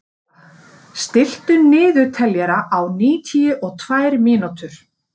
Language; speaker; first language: Icelandic; native; Icelandic